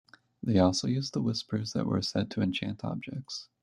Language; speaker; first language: English; native; English